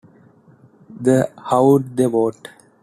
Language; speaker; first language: English; non-native, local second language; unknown